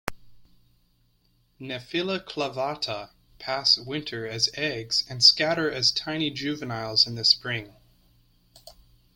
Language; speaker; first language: English; native; English